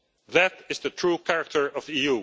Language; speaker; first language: English; non-native, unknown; Dutch